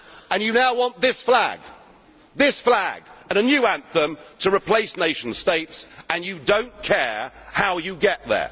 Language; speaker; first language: English; native; English